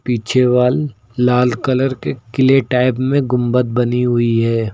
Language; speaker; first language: Hindi; native; Hindi